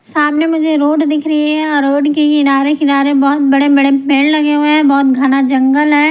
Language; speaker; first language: Hindi; non-native, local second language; Punjabi